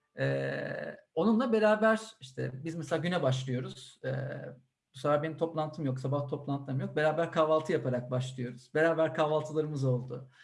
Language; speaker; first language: Turkish; native; Turkish